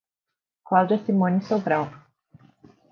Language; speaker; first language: Portuguese; native; Portuguese